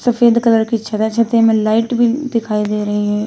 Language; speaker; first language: Hindi; native; Hindi